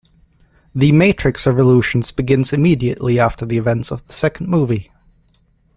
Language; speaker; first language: English; native; English